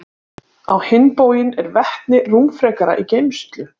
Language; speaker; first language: Icelandic; native; Icelandic